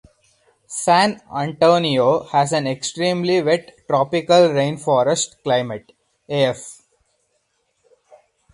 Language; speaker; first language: English; non-native, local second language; Hindi